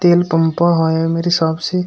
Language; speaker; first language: Hindi; native; Hindi